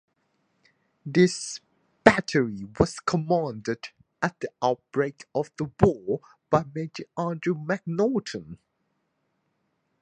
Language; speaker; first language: English; non-native, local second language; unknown